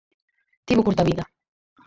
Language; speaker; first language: Galician; native; Galician